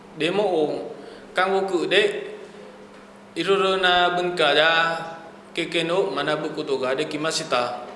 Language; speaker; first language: Japanese; non-native, learner; Vietnamese